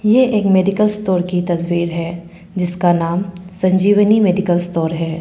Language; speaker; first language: Hindi; non-native, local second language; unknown